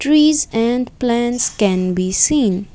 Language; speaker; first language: English; non-native, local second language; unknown